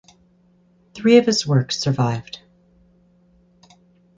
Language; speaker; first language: English; native; English